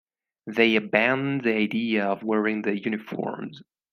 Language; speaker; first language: English; non-native, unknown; Spanish